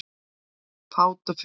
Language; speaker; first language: Icelandic; native; Icelandic